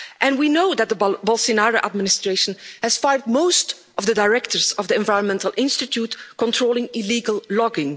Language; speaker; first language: English; non-native, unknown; Dutch